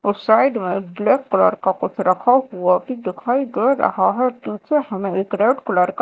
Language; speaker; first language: Hindi; native; Hindi